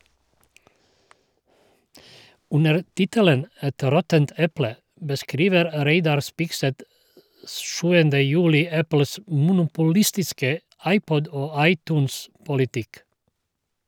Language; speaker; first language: Norwegian; non-native, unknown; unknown